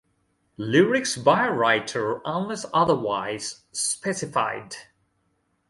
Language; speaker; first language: English; non-native, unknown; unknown